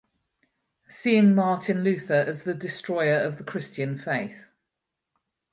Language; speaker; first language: English; native; English